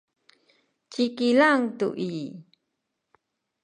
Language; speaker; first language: Sakizaya; non-native, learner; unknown